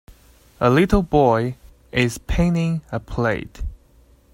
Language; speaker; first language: English; native; English